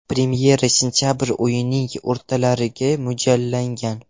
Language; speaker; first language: Uzbek; non-native, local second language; Russian